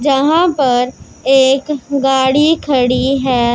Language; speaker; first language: Hindi; non-native, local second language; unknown